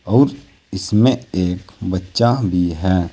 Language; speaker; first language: Hindi; native; Hindi